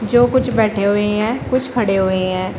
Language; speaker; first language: Hindi; native; Hindi